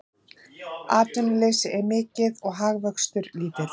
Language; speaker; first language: Icelandic; native; Icelandic